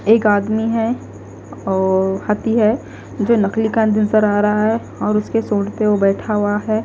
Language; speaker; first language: Hindi; non-native, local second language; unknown